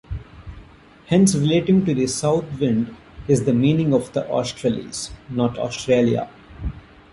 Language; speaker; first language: English; non-native, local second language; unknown